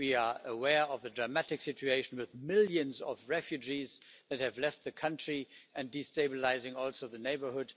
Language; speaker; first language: English; non-native, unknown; German